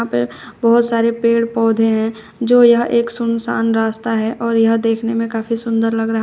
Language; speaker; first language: Hindi; native; Hindi